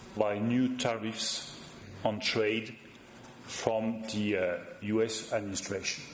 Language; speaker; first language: English; non-native, fluent; French